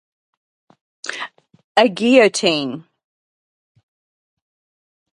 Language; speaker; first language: English; native; English